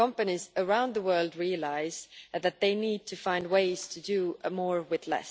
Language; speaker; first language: English; non-native, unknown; Estonian